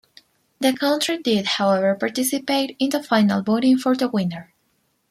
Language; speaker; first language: English; non-native, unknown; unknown